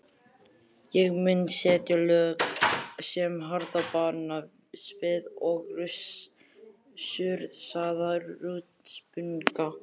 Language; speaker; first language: Icelandic; native; Icelandic